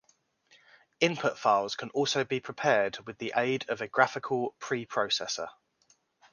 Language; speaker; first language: English; native; English